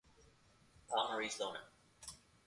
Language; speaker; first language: English; native; English